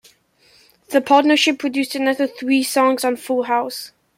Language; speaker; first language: English; native; English